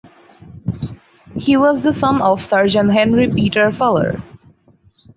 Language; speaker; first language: English; non-native, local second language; Bangla